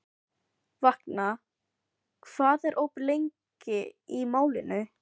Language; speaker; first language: Icelandic; non-native, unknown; Filipino